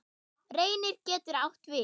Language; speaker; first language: Icelandic; non-native, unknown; German